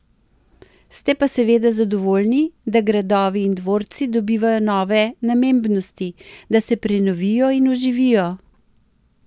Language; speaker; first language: Slovenian; native; Slovenian